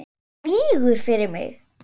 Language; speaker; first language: Icelandic; non-native, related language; Swedish